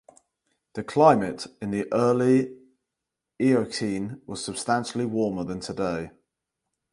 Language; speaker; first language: English; native; English